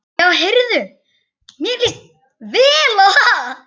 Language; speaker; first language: Icelandic; native; Icelandic